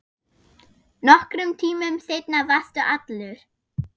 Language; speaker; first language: Icelandic; non-native, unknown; German